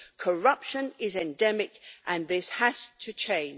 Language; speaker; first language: English; native; English